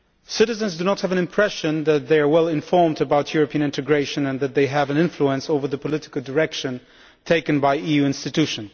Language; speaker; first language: English; non-native, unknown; Polish